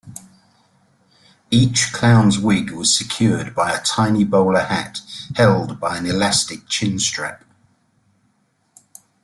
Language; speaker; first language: English; native; English